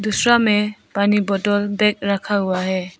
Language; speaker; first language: Hindi; non-native, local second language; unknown